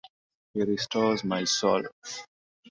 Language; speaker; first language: English; non-native, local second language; Swahili